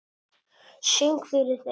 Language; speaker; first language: Icelandic; non-native, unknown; Italian